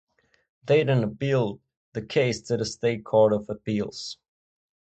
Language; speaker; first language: English; non-native, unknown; Czech